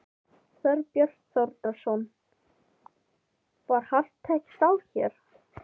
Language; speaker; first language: Icelandic; non-native, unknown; Filipino